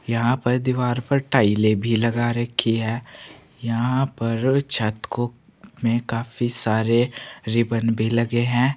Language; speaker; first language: Hindi; native; Hindi